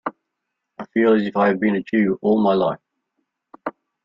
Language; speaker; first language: English; native; English